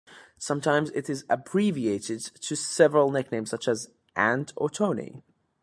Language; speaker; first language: English; native; English